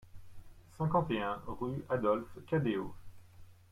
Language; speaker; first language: French; non-native, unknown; English